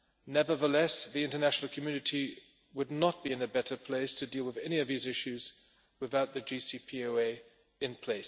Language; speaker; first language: English; non-native, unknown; German